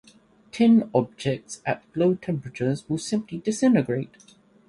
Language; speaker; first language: English; native; English